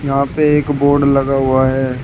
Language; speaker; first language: Hindi; native; Hindi